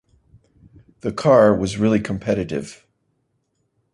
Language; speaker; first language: English; native; English